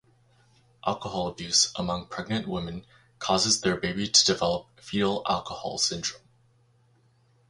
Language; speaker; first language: English; native; English